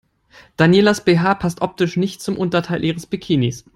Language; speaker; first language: English; non-native, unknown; German